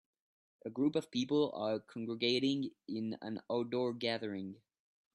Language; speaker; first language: English; non-native, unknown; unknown